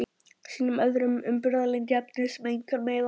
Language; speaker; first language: Icelandic; native; Icelandic